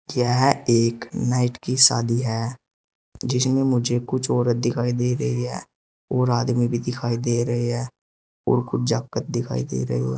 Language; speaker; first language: Hindi; native; Hindi